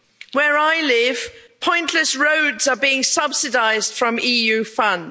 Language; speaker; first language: English; native; English